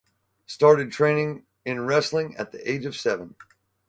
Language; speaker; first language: English; native; English